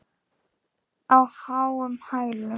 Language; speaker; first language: Icelandic; native; Icelandic